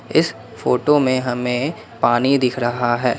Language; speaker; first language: Hindi; non-native, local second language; Assamese